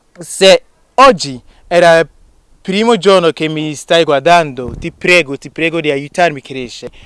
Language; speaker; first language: Italian; non-native, fluent; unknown